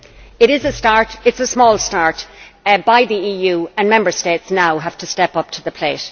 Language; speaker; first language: English; native; English